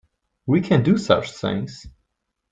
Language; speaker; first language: English; non-native, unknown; German